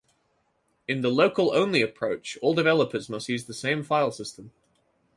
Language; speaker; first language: English; native; English